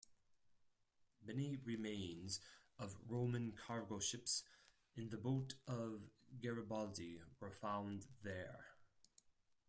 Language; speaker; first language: English; non-native, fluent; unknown